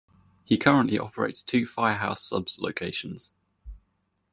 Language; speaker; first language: English; native; English